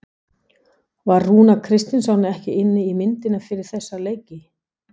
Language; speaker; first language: Icelandic; non-native, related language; Danish